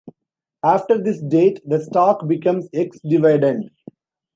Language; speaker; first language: English; non-native, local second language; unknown